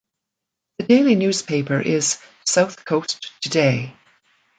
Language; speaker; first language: English; native; English